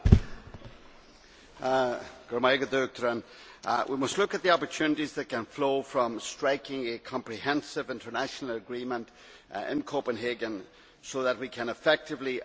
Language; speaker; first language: English; native; English